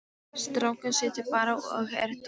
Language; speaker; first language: Icelandic; non-native, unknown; Polish